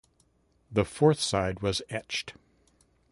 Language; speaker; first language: English; native; English